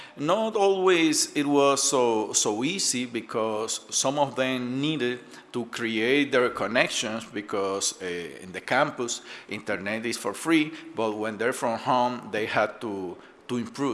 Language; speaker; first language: English; non-native, fluent; Spanish